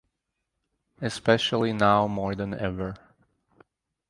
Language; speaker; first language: English; native; English